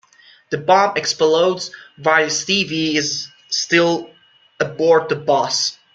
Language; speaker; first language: English; non-native, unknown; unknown